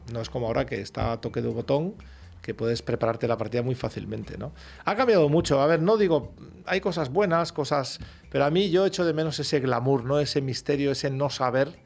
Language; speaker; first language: Spanish; native; Spanish